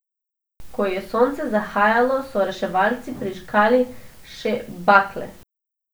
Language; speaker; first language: Slovenian; non-native, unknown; Macedonian